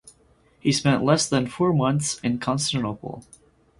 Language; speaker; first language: English; native; English